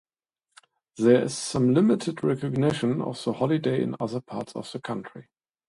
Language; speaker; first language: English; non-native, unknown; German